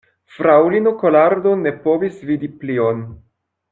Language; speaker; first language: Esperanto; non-native, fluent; French